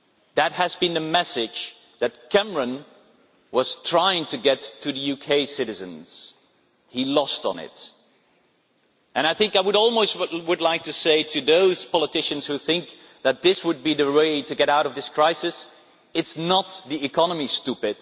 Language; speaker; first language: English; non-native, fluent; Dutch